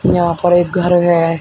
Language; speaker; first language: Hindi; native; Hindi